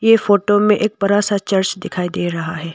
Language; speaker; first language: Hindi; non-native, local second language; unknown